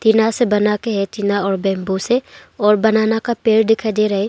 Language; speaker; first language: Hindi; non-native, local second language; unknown